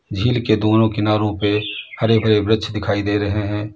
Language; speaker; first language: Hindi; native; Hindi